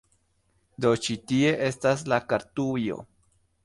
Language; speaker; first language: Esperanto; non-native, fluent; Spanish